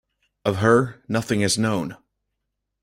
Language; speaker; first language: English; native; English